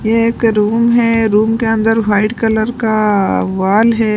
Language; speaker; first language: Hindi; non-native, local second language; Punjabi